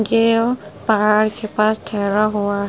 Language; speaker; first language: Hindi; non-native, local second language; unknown